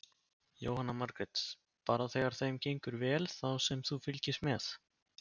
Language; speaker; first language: Icelandic; native; Icelandic